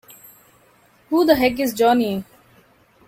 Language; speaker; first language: English; non-native, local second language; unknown